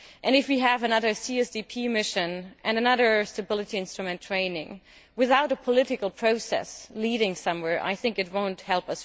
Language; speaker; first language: English; non-native, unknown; German